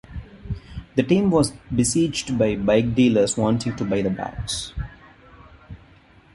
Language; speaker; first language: English; non-native, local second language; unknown